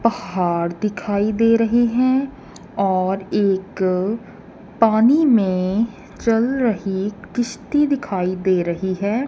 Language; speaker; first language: Hindi; non-native, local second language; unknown